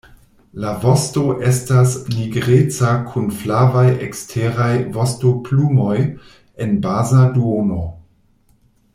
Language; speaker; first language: Esperanto; non-native, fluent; German